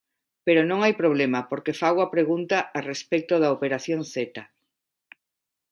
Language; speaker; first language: Galician; non-native, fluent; Spanish